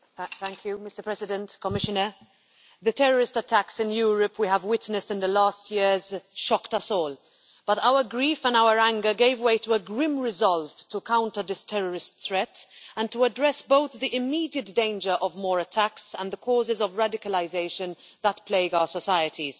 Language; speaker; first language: English; non-native, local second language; Maltese